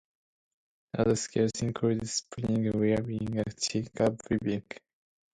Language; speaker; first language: English; non-native, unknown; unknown